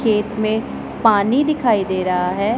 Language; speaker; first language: Hindi; non-native, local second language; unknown